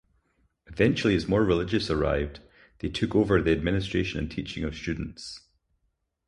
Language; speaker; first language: English; native; English